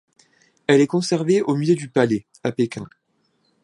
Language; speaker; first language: French; native; French